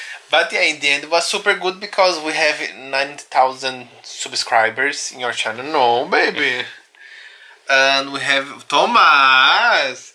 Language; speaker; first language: English; non-native, fluent; Portuguese